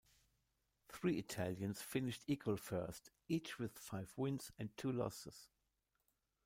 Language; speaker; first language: English; non-native, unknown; German